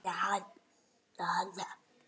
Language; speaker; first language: Icelandic; native; Icelandic